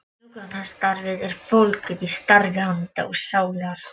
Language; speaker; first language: Icelandic; non-native, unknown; Polish